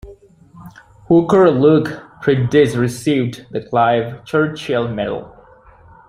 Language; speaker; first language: English; native; English